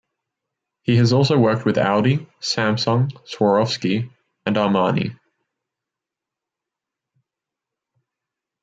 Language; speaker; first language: English; native; English